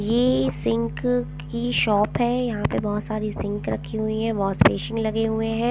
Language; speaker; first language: Hindi; non-native, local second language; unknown